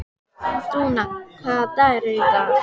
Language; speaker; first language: Icelandic; native; Icelandic